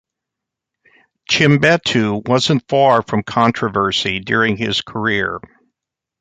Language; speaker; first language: English; native; English